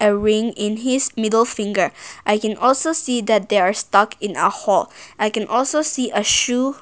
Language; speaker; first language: English; non-native, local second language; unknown